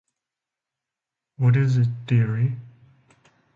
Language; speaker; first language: English; non-native, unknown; Finnish